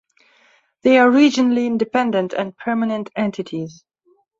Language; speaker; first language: English; non-native, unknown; Belarusian